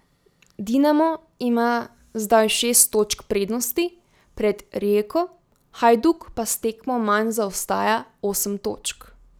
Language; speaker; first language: Slovenian; native; Slovenian